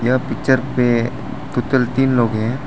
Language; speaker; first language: Hindi; non-native, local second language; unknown